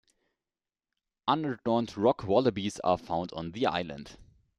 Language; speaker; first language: English; non-native, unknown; German